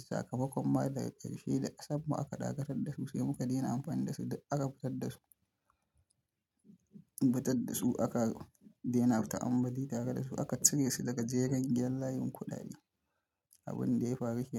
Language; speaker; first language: Hausa; native; Hausa